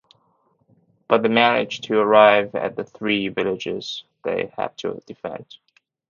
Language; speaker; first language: English; non-native, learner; Chinese